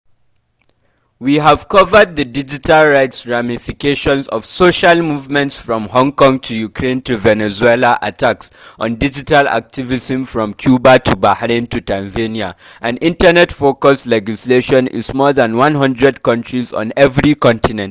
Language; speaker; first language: English; non-native, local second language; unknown